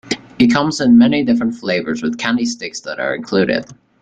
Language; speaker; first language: English; native; English